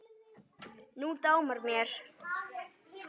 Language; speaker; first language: Icelandic; native; Icelandic